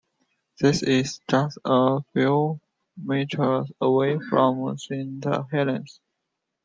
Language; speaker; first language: English; non-native, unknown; Chinese